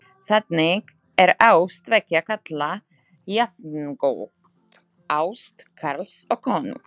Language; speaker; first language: Icelandic; non-native, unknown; Slovak